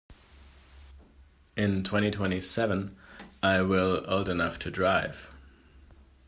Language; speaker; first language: English; non-native, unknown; German